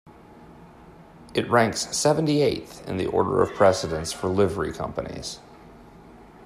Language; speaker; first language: English; native; English